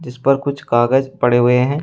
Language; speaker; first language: Hindi; native; Hindi